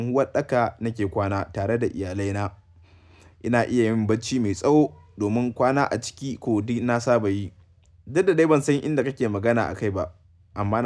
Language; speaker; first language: Hausa; native; Hausa